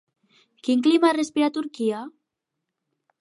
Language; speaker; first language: Catalan; non-native, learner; Spanish